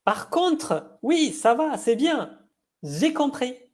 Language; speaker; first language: French; non-native, fluent; Spanish